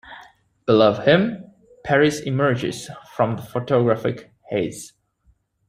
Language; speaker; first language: English; native; English